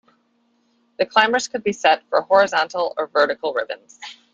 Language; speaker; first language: English; native; English